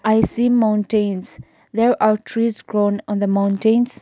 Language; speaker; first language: English; non-native, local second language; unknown